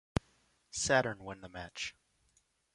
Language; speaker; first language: English; native; English